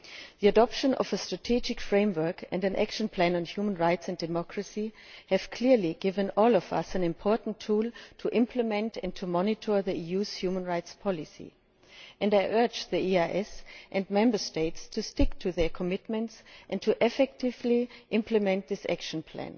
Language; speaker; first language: English; non-native, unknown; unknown